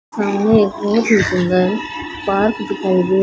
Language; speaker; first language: Hindi; native; Hindi